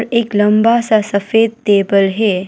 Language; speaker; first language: Hindi; non-native, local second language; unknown